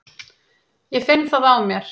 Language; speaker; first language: Icelandic; native; Icelandic